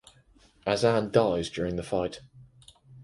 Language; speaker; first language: English; native; English